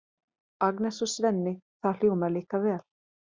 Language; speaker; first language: Icelandic; non-native, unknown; Hungarian